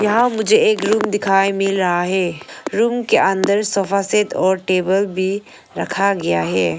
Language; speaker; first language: Hindi; non-native, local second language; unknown